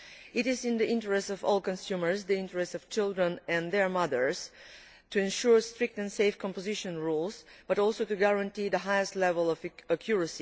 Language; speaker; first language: English; non-native, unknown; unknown